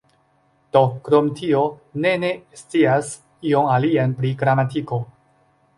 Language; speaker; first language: Esperanto; non-native, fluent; Chinese